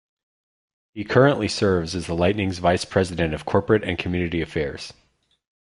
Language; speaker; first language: English; native; English